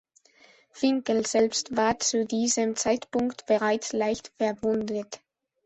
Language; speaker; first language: German; non-native, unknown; Spanish